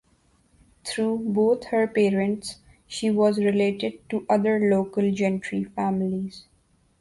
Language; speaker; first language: English; non-native, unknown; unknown